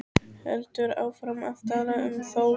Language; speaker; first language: Icelandic; native; Icelandic